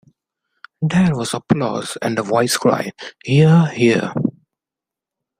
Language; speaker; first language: English; non-native, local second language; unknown